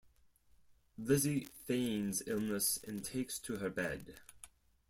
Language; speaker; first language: English; non-native, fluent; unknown